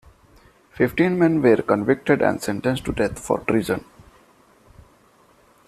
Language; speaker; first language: English; non-native, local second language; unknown